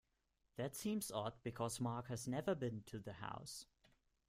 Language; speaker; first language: English; non-native, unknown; German